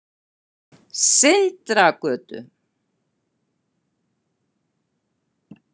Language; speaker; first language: Icelandic; native; Icelandic